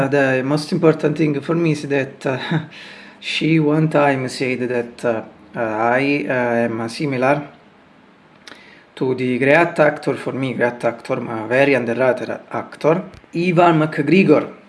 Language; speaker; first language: English; non-native, learner; Italian